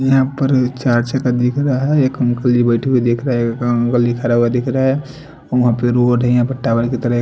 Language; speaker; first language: Hindi; non-native, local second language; Bhojpuri